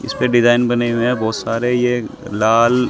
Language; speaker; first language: Hindi; native; Hindi